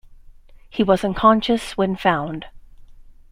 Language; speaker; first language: English; native; English